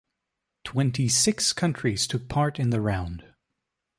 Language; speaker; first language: English; native; English